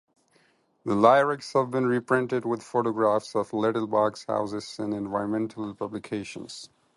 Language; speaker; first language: English; non-native, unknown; Pashto